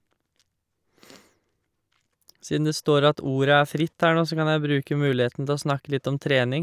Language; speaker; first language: Norwegian; native; Norwegian